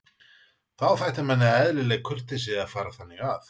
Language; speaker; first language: Icelandic; native; Icelandic